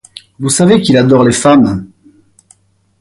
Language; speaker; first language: French; native; French